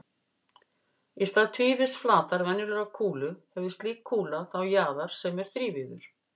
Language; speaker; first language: Icelandic; native; Icelandic